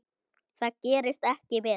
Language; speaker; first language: Icelandic; native; Icelandic